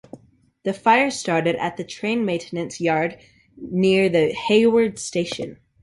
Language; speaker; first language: English; native; English